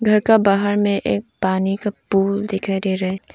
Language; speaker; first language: Hindi; non-native, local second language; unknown